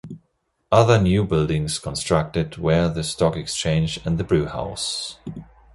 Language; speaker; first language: English; non-native, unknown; German